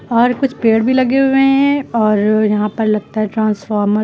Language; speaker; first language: Hindi; native; Hindi